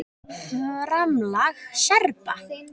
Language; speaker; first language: Icelandic; native; Icelandic